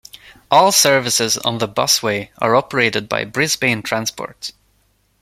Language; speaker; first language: English; non-native, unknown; Swedish